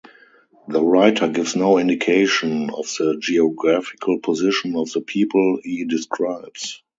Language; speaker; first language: English; non-native, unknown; German